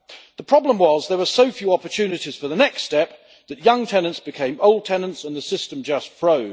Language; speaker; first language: English; native; English